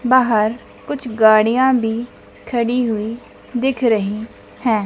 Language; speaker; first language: Hindi; native; Hindi